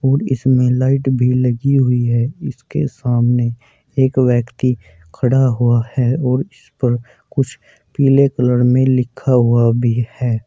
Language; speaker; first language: Hindi; native; Hindi